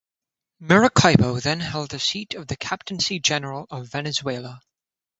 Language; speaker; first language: English; non-native, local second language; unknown